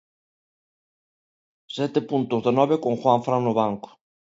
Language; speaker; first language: Galician; non-native, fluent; Spanish